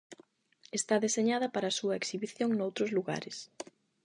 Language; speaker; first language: Galician; non-native, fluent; Spanish